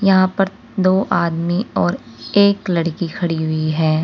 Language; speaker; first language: Hindi; native; Hindi